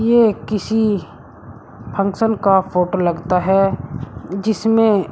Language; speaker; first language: Hindi; native; Hindi